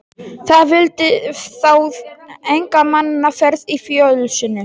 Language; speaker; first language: Icelandic; non-native, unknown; Polish